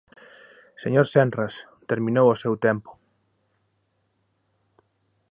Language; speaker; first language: Galician; native; Galician